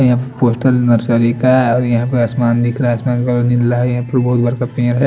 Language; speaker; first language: Hindi; non-native, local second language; Bhojpuri